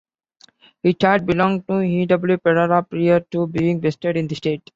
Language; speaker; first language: English; non-native, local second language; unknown